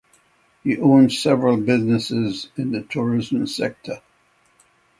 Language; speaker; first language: English; native; English